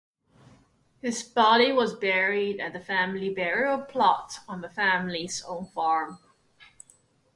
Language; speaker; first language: English; non-native, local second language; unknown